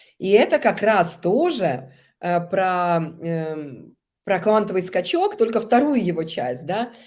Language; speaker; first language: Russian; native; Russian